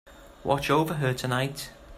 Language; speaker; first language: English; native; English